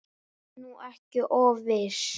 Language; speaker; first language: Icelandic; native; Icelandic